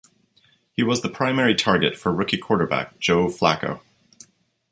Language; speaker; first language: English; native; English